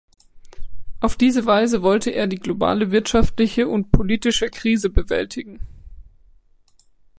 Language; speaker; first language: German; native; German